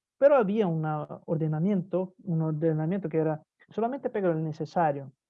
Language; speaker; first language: Spanish; non-native, fluent; Portuguese